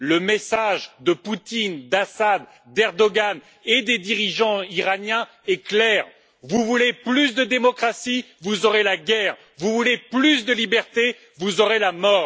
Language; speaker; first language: French; native; French